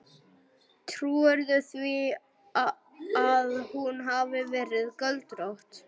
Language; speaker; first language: Icelandic; non-native, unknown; German